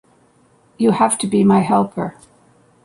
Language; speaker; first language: English; native; English